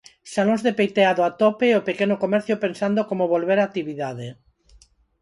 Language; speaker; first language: Galician; non-native, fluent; Spanish